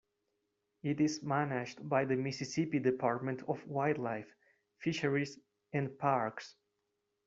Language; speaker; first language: English; non-native, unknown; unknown